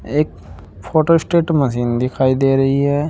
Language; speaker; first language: Hindi; native; Hindi